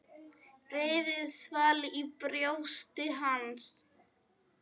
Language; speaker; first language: Icelandic; non-native, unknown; Polish